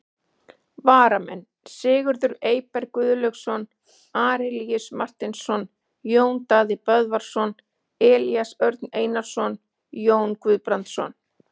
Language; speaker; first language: Icelandic; native; Icelandic